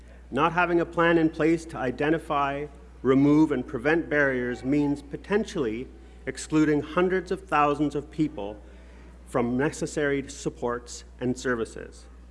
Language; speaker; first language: English; native; English